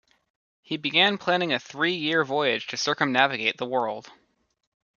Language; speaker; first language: English; native; English